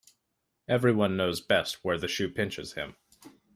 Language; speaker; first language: English; native; English